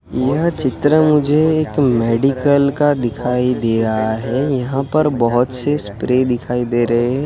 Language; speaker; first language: Hindi; non-native, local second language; Gujarati